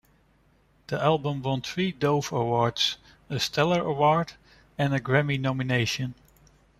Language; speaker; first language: English; non-native, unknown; Dutch